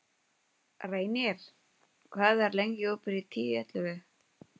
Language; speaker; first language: Icelandic; non-native, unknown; Filipino